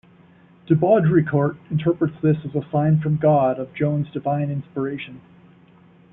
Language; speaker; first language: English; native; English